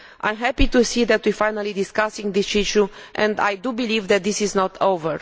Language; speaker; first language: English; non-native, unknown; Romanian